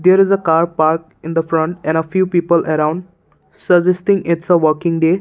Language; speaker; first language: English; non-native, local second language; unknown